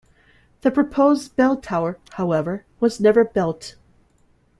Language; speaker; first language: English; native; English